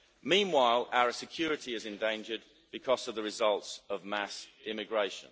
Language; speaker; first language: English; native; English